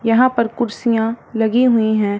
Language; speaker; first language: Hindi; non-native, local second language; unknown